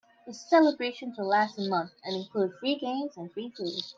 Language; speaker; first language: English; native; English